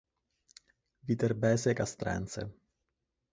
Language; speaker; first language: Italian; native; Italian